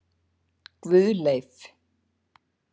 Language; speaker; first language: Icelandic; native; Icelandic